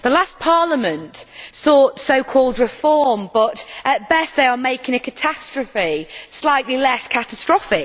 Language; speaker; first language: English; native; English